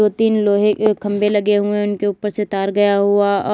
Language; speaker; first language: Hindi; native; Hindi